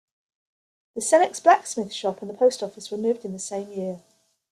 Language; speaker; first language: English; native; English